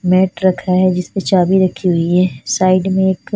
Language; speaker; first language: Hindi; non-native, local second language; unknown